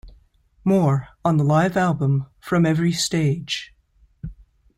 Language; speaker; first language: English; native; English